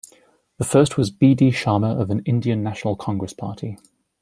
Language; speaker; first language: English; native; English